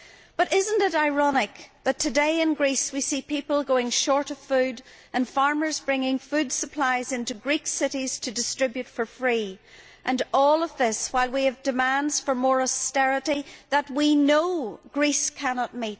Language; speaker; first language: English; native; English